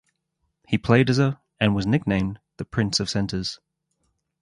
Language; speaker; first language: English; native; English